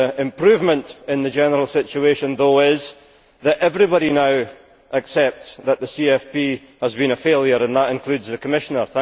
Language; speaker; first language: English; native; English